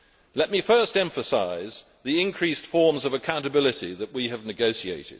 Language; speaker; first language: English; native; English